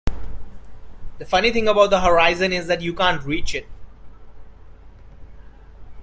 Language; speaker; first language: English; non-native, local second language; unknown